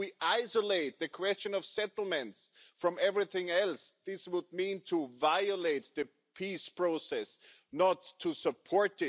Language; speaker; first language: English; non-native, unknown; German